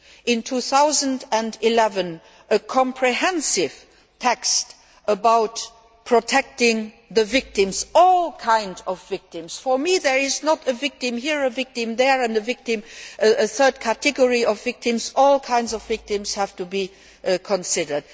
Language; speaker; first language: English; non-native, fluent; Luxembourgish